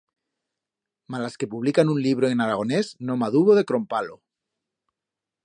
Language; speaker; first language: Aragonese; native; Aragonese